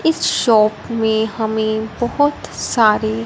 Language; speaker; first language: Hindi; non-native, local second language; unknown